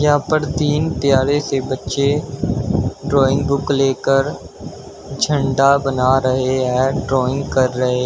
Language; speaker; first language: Hindi; native; Hindi